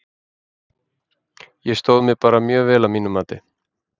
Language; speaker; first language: Icelandic; native; Icelandic